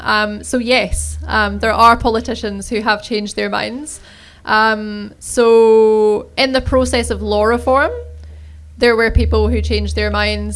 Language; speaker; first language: English; native; English